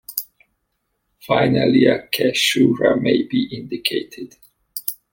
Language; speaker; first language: English; native; English